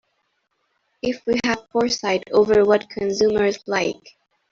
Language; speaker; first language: English; non-native, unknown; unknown